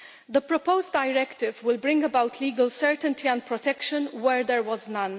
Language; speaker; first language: English; non-native, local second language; Maltese